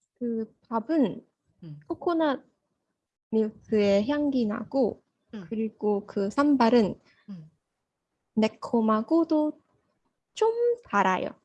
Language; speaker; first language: Korean; non-native, learner; Malay